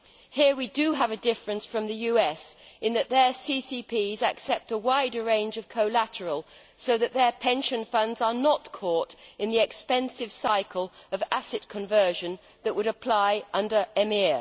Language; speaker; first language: English; native; English